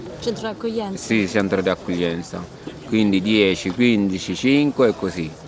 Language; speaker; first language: Italian; non-native, fluent; Arabic